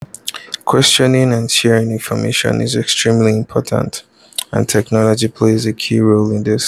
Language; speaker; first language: English; non-native, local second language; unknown